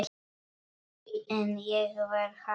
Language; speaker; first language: Icelandic; non-native, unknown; Polish